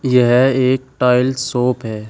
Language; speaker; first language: Hindi; native; Hindi